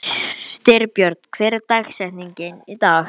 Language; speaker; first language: Icelandic; native; Icelandic